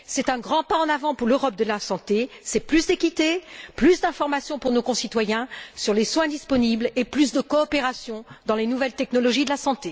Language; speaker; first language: French; native; French